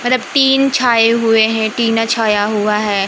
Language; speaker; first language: Hindi; native; Hindi